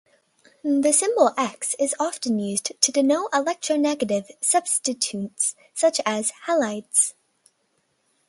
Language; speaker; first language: English; native; English